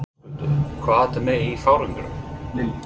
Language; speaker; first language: Icelandic; non-native, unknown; English